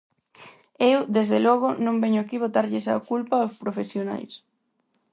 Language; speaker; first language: Galician; non-native, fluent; Spanish